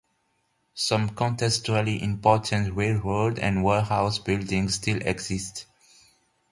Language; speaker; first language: English; non-native, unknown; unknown